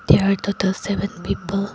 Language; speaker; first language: English; non-native, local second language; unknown